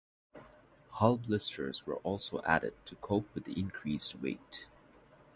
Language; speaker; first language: English; non-native, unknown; Bangla